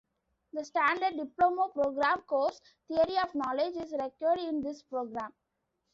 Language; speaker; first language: English; non-native, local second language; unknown